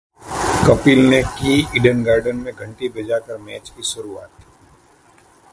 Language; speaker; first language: Hindi; non-native, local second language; Gujarati